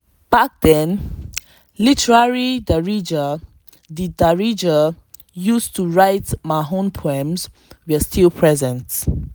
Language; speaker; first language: English; non-native, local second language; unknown